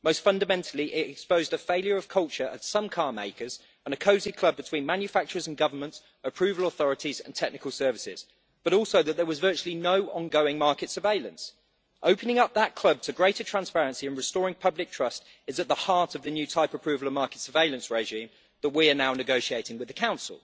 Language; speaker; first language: English; native; English